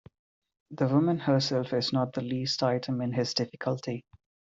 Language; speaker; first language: English; non-native, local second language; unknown